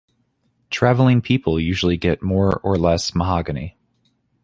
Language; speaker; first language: English; native; English